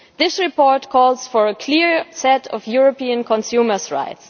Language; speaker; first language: English; non-native, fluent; German